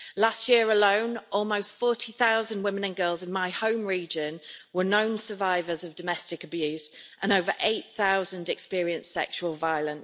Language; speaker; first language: English; native; English